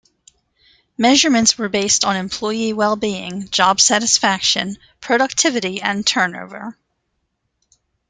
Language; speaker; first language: English; native; English